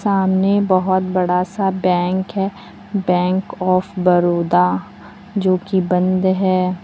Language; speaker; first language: Hindi; native; Hindi